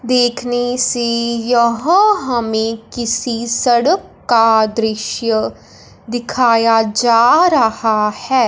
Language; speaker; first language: Hindi; non-native, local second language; Punjabi